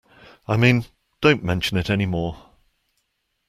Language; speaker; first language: English; native; English